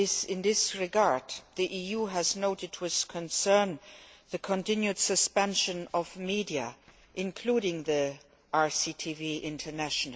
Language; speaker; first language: English; non-native, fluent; Luxembourgish